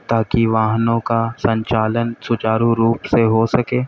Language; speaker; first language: Hindi; native; Hindi